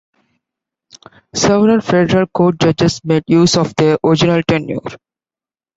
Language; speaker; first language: English; non-native, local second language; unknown